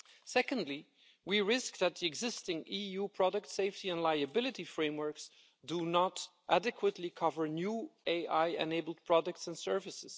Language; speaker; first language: English; non-native, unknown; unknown